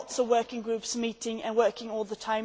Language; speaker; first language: English; non-native, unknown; Swedish